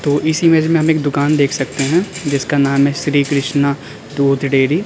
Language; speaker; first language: Hindi; native; Hindi